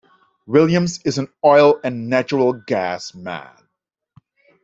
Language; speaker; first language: English; non-native, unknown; Dutch